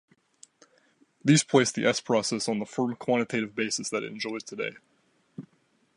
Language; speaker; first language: English; native; English